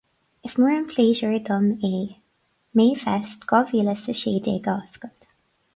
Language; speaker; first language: Irish; non-native, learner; English